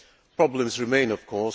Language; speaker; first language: English; non-native, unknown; Hungarian